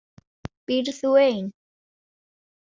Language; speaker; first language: Icelandic; non-native, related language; Danish